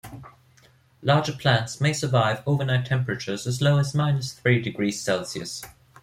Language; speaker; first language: English; non-native, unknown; German